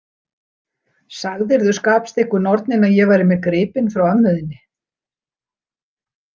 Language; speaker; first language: Icelandic; native; Icelandic